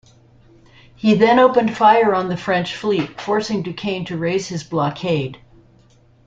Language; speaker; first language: English; native; English